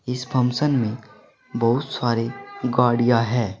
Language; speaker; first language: Hindi; native; Hindi